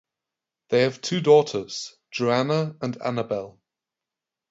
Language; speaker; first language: English; non-native, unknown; German